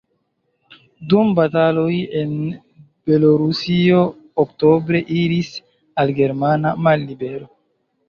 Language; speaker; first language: Esperanto; non-native, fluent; Chinese